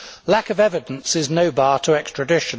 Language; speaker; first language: English; native; English